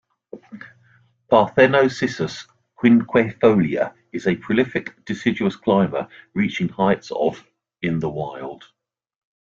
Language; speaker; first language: English; native; English